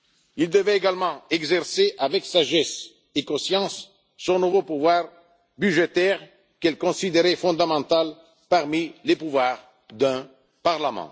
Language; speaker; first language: French; non-native, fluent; Italian